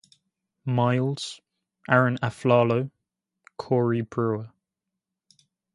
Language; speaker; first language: English; native; English